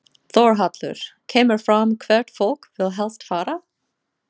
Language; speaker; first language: Icelandic; non-native, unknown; English